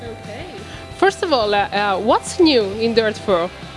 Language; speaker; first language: English; non-native, learner; Italian